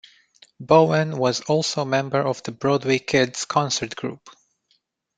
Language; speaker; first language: English; non-native, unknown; Romanian